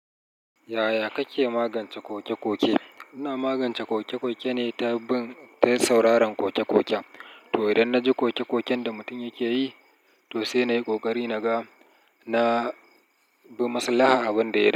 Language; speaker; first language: Hausa; native; Hausa